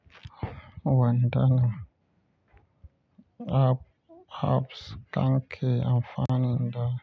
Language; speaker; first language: Hausa; non-native, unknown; Yoruba